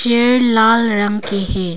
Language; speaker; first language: Hindi; non-native, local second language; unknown